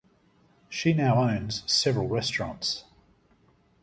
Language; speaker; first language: English; native; English